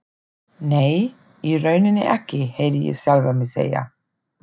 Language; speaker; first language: Icelandic; non-native, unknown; German